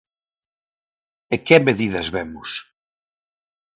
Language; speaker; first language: Galician; non-native, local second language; Spanish